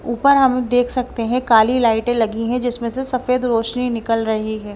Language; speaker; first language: Hindi; non-native, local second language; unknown